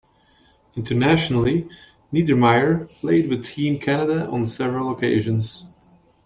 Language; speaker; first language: English; native; English